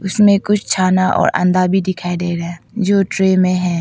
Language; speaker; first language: Hindi; non-native, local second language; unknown